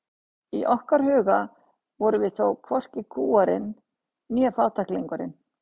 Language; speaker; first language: Icelandic; native; Icelandic